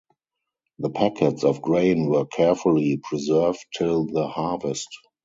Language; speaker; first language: English; non-native, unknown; German